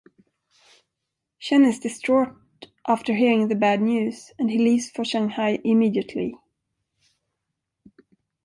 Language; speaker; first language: English; non-native, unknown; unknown